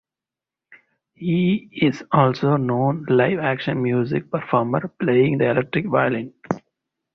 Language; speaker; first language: English; non-native, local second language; Tamil